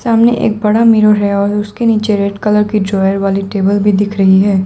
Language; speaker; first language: Hindi; non-native, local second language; Assamese